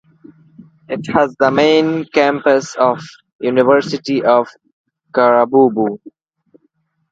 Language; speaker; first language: English; non-native, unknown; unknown